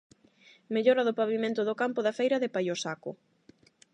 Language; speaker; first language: Galician; non-native, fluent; Spanish